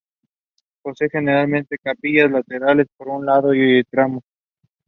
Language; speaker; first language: English; non-native, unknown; Spanish